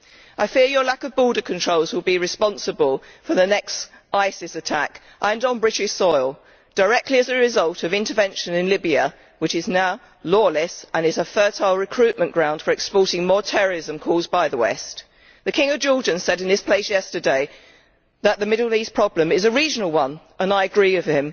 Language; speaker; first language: English; native; English